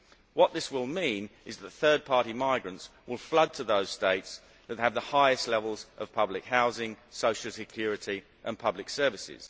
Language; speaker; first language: English; native; English